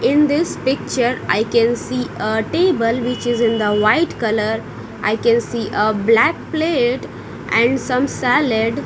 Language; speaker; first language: English; non-native, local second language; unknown